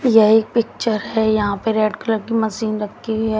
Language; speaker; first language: Hindi; native; Hindi